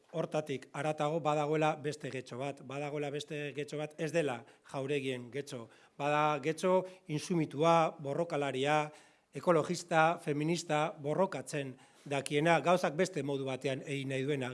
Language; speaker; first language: Basque; non-native, local second language; Spanish